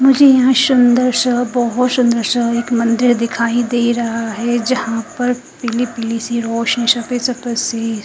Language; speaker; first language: Hindi; native; Hindi